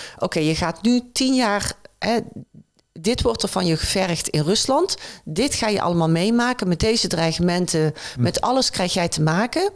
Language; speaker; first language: Dutch; native; Dutch